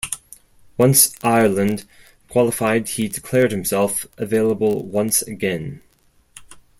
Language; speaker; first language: English; non-native, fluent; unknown